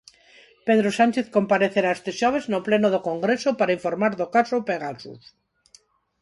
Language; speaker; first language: Galician; non-native, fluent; Spanish